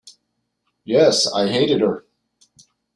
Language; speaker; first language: English; native; English